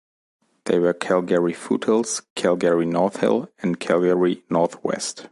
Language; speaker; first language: English; non-native, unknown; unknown